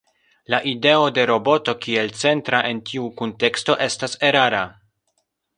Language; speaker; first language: Esperanto; non-native, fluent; Polish